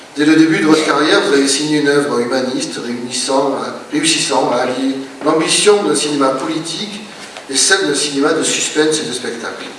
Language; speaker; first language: French; native; French